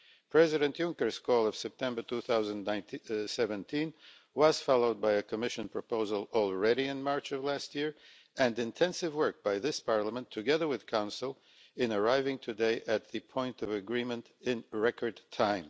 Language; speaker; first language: English; non-native, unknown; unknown